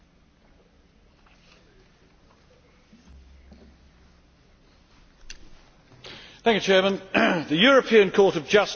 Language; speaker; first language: English; native; English